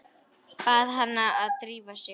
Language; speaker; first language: Icelandic; native; Icelandic